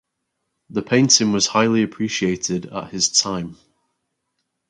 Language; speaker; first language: English; native; English